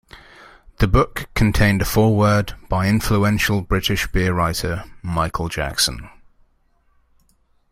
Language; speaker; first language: English; native; English